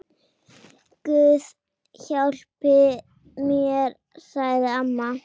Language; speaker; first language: Icelandic; native; Icelandic